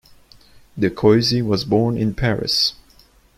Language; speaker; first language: English; non-native, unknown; Turkish